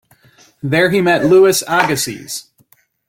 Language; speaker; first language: English; native; English